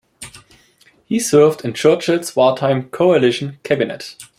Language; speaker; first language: English; non-native, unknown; German